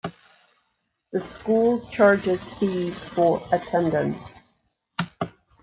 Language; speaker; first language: English; native; English